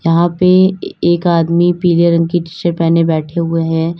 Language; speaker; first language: Hindi; native; Hindi